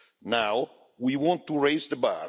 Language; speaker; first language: English; non-native, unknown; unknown